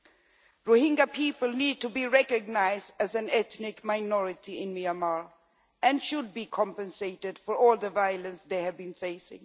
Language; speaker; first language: English; non-native, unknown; Swedish